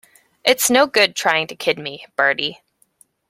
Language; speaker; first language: English; native; English